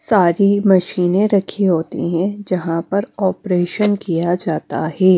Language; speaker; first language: Hindi; non-native, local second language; Punjabi